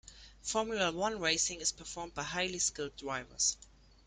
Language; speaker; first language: English; non-native, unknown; German